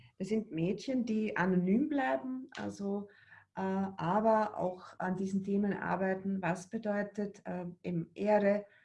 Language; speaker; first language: German; early bilingual, other home language; Bosnian